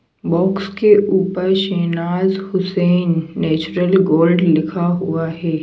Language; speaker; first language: Hindi; native; Hindi